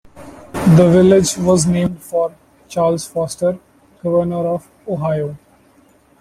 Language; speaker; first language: English; non-native, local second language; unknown